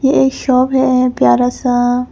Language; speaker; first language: Hindi; early bilingual, other home language; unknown